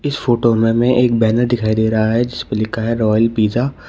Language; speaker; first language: Hindi; native; Hindi